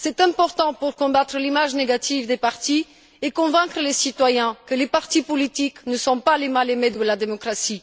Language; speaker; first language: French; non-native, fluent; Bulgarian